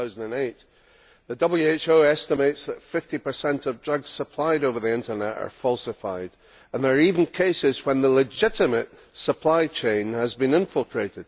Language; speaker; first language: English; native; English